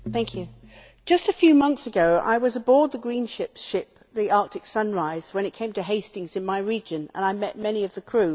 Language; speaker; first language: English; native; English